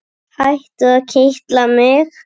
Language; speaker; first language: Icelandic; native; Icelandic